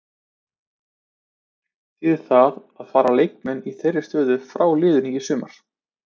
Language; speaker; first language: Icelandic; native; Icelandic